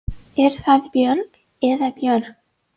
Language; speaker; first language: Icelandic; non-native, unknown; English